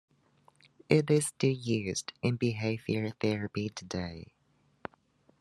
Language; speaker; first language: English; non-native, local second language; Cantonese